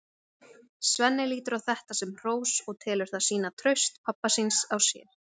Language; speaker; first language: Icelandic; native; Icelandic